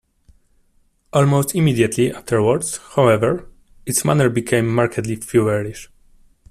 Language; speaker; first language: English; non-native, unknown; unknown